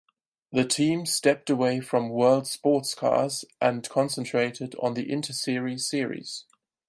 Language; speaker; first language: English; non-native, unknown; German